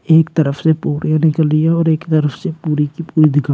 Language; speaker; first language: Hindi; native; Hindi